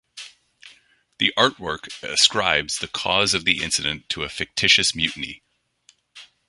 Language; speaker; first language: English; non-native, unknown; French